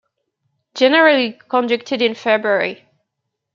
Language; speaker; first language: English; native; English